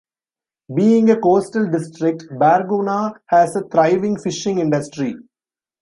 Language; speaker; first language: English; non-native, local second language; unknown